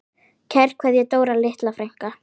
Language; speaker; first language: Icelandic; native; Icelandic